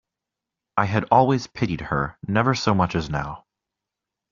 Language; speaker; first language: English; native; English